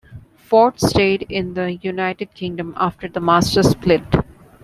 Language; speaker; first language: English; non-native, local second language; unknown